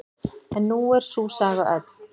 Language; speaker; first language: Icelandic; native; Icelandic